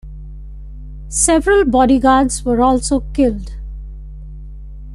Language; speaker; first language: English; non-native, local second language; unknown